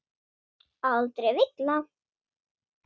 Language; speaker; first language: Icelandic; non-native, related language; Swedish